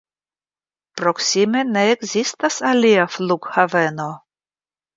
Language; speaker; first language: Esperanto; non-native, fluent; Russian